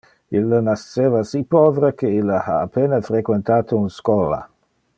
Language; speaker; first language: Interlingua; non-native, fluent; Dutch